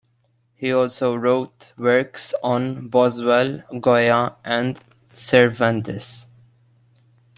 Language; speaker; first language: English; non-native, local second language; Maltese